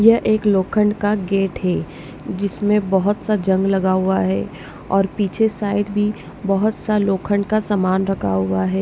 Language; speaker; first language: Hindi; non-native, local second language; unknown